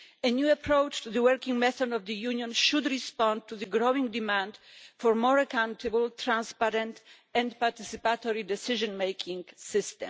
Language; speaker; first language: English; non-native, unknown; Polish